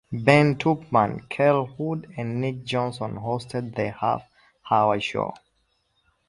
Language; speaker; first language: English; non-native, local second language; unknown